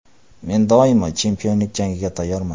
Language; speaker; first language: Uzbek; non-native, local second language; Kara-Kalpak